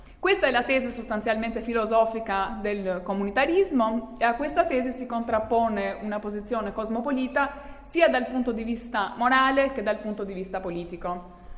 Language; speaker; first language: Italian; native; Italian